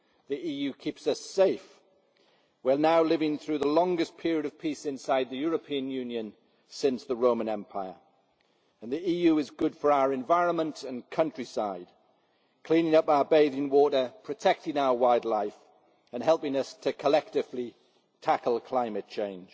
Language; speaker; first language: English; native; English